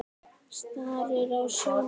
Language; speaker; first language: Icelandic; native; Icelandic